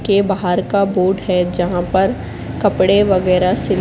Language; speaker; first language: Hindi; native; Hindi